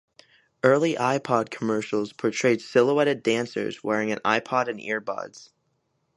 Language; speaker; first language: English; native; English